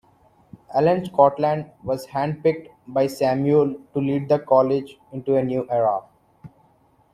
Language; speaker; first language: English; non-native, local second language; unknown